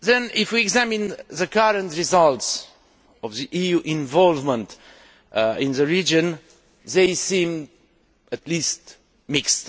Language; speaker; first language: English; non-native, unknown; Romanian